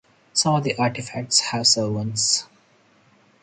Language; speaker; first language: English; non-native, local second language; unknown